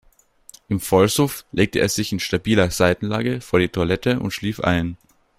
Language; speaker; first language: German; native; German